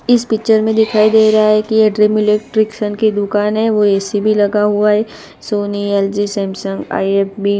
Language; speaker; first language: Hindi; non-native, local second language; Gujarati